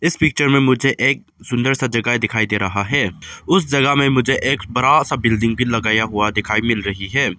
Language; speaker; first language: Hindi; non-native, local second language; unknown